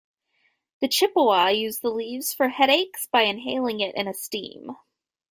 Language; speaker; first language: English; native; English